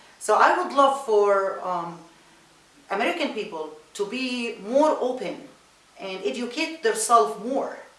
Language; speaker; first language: English; non-native, fluent; Arabic